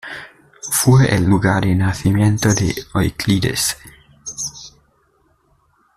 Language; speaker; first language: Spanish; native; Spanish